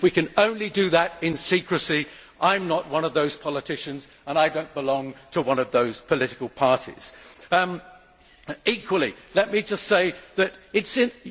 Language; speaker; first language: English; native; English